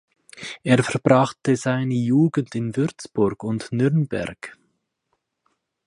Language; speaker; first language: German; native; German